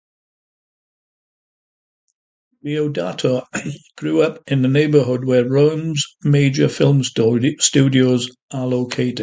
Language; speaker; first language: English; native; English